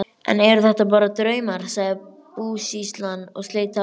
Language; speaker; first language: Icelandic; native; Icelandic